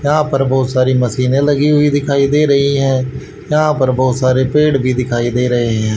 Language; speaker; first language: Hindi; native; Hindi